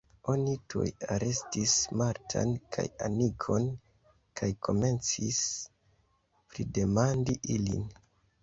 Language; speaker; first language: Esperanto; non-native, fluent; Kinyarwanda